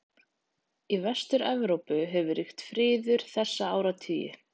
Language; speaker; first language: Icelandic; native; Icelandic